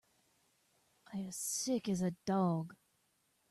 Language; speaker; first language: English; native; English